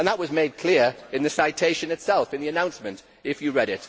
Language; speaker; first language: English; native; English